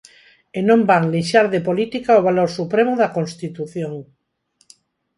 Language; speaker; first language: Galician; non-native, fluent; Spanish